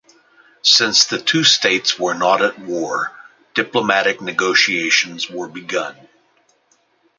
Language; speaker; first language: English; native; English